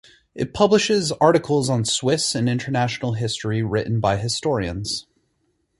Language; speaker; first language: English; native; English